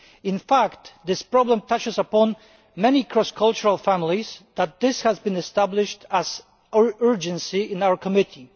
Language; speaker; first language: English; non-native, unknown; Polish